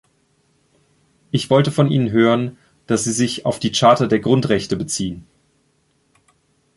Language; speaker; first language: German; native; German